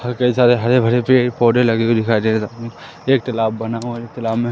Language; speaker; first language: Hindi; native; Hindi